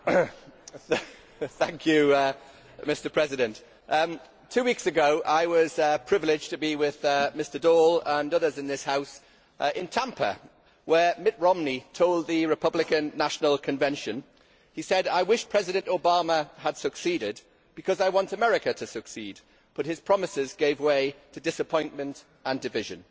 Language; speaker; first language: English; native; English